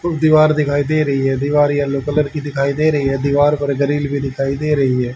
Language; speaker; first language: Hindi; native; Hindi